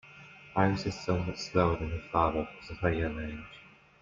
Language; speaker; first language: English; native; English